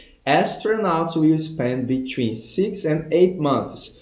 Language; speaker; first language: English; non-native, fluent; Portuguese